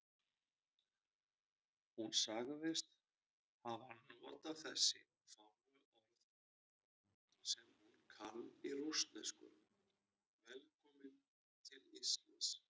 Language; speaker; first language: Icelandic; native; Icelandic